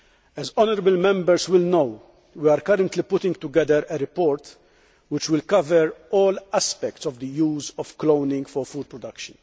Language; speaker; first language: English; non-native, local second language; Maltese